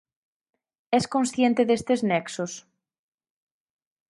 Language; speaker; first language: Galician; native; Galician